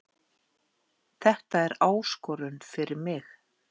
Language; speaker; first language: Icelandic; native; Icelandic